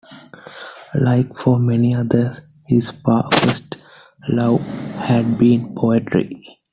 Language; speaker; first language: English; non-native, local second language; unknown